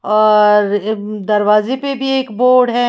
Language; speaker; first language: Hindi; native; Hindi